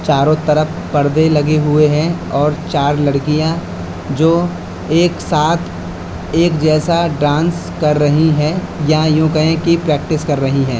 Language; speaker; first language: Hindi; native; Hindi